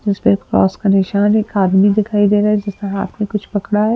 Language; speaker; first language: Hindi; native; Hindi